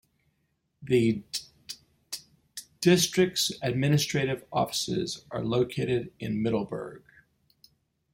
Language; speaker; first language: English; native; English